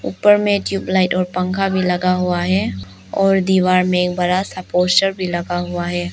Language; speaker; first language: Hindi; non-native, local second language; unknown